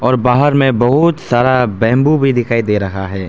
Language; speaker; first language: Hindi; non-native, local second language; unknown